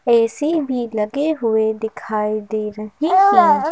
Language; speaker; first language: Hindi; native; Hindi